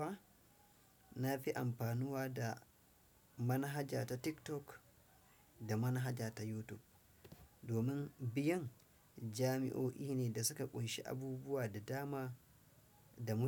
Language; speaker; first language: Hausa; non-native, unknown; Fula